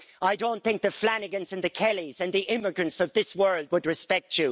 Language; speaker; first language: English; native; English